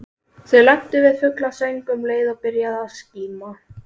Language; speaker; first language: Icelandic; native; Icelandic